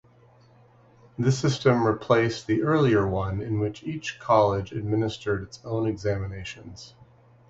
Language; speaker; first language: English; native; English